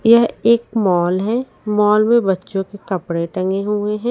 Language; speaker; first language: Hindi; native; Hindi